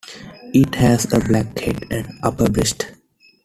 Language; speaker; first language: English; non-native, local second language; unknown